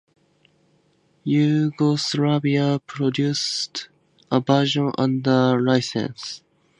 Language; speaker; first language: English; native; English